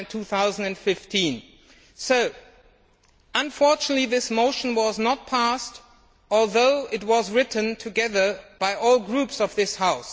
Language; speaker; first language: English; non-native, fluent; German